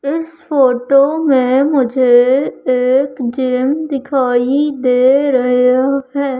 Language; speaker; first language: Hindi; native; Hindi